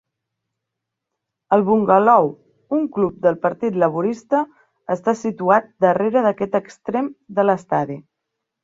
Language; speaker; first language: Catalan; native; Catalan